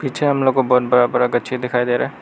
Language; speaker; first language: Hindi; non-native, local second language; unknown